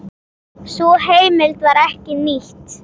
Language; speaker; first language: Icelandic; native; Icelandic